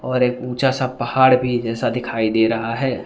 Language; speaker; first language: Hindi; non-native, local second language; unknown